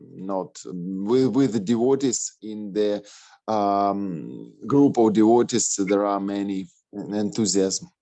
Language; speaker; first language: English; non-native, learner; Russian